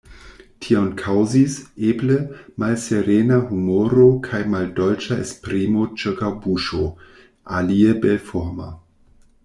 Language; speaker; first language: Esperanto; non-native, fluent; German